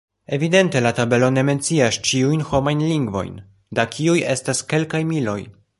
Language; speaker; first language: Esperanto; non-native, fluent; Polish